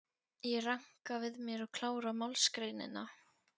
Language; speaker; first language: Icelandic; non-native, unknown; Polish